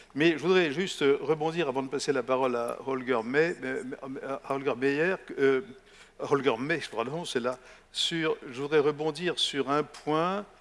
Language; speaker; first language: French; native; French